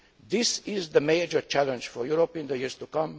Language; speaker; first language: English; non-native, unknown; Hungarian